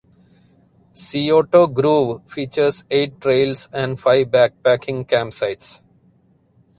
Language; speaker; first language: English; non-native, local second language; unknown